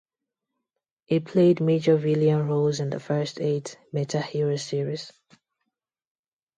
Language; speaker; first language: English; non-native, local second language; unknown